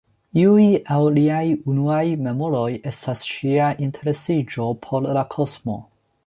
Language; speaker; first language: Esperanto; non-native, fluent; Chinese